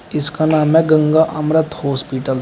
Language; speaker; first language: Hindi; native; Hindi